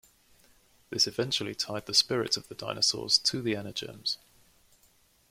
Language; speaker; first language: English; native; English